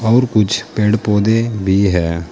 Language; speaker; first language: Hindi; native; Hindi